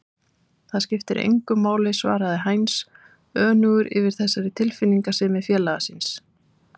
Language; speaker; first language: Icelandic; native; Icelandic